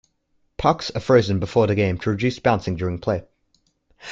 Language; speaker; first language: English; native; English